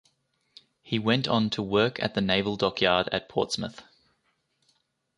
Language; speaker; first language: English; native; English